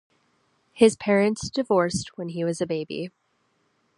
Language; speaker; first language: English; native; English